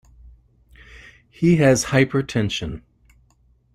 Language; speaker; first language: English; native; English